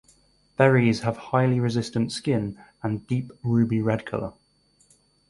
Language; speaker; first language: English; native; English